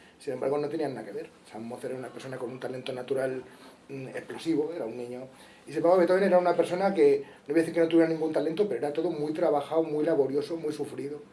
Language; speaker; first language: Spanish; native; Spanish